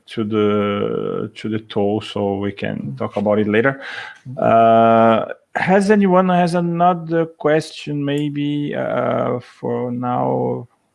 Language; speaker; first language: English; non-native, fluent; Portuguese